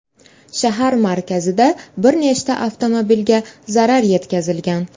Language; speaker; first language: Uzbek; native; Uzbek